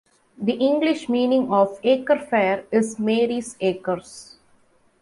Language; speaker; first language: English; non-native, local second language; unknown